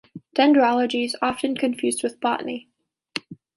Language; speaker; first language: English; native; English